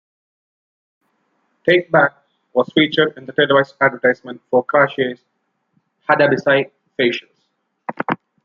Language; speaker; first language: English; non-native, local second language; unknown